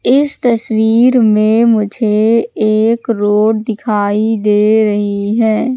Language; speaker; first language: Hindi; native; Hindi